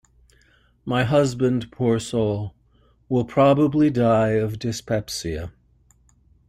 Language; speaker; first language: English; native; English